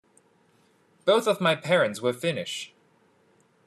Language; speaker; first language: English; non-native, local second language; Cantonese